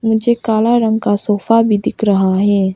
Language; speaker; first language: Hindi; non-native, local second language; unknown